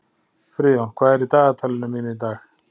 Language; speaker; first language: Icelandic; native; Icelandic